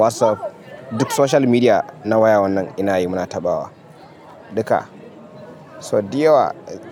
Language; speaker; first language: Hausa; native; Hausa